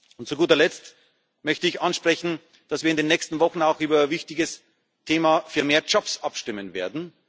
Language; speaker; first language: German; native; German